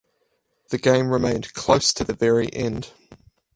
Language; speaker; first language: English; native; English